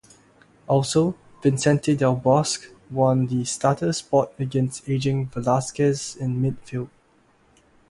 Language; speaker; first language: English; non-native, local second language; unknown